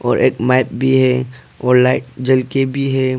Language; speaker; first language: Hindi; early bilingual, other home language; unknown